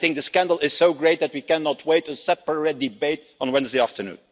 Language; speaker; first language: English; non-native, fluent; Dutch